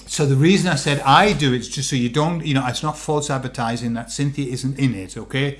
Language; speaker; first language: English; native; English